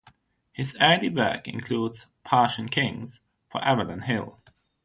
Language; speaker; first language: English; non-native, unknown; German